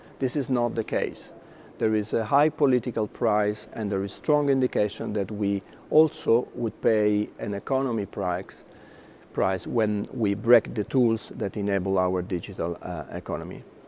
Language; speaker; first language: English; non-native, fluent; Italian